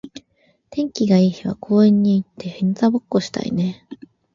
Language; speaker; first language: Japanese; native; Japanese